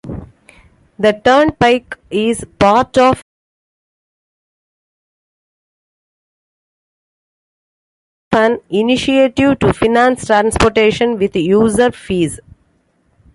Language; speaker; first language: English; non-native, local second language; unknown